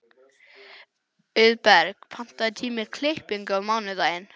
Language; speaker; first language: Icelandic; non-native, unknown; English